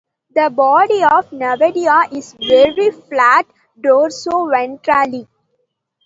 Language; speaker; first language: English; non-native, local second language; Tamil